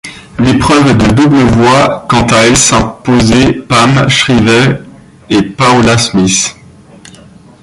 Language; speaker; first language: French; native; French